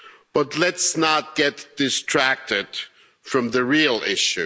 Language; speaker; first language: English; non-native, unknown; German